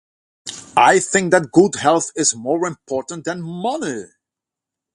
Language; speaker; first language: English; non-native, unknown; Dutch